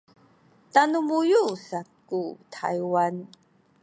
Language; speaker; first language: Sakizaya; non-native, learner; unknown